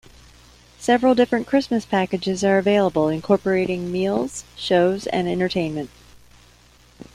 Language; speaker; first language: English; native; English